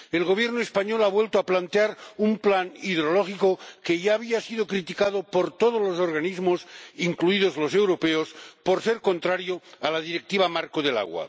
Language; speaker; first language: Spanish; non-native, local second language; Catalan